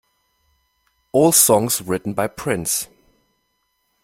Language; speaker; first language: English; non-native, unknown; German